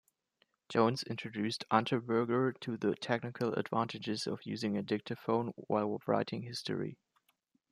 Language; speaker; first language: English; non-native, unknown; German